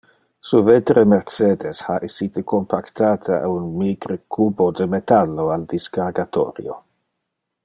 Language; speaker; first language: Interlingua; non-native, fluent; Dutch